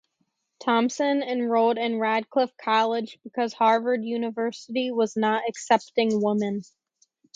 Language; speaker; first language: English; native; English